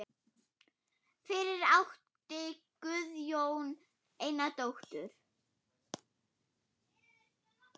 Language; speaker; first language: Icelandic; non-native, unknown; German